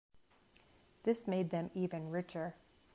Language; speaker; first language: English; native; English